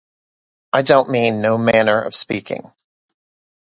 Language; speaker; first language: English; native; English